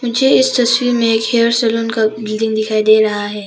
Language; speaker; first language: Hindi; non-native, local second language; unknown